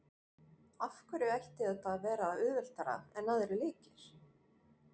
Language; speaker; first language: Icelandic; non-native, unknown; French